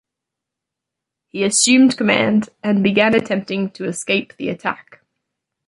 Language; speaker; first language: English; native; English